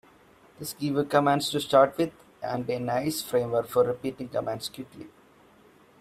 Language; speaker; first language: English; non-native, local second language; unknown